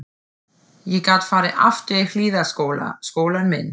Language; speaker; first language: Icelandic; non-native, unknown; German